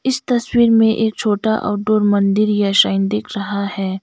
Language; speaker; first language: Hindi; non-native, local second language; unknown